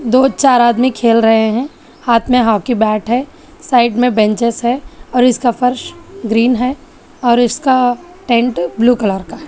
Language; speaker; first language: Hindi; non-native, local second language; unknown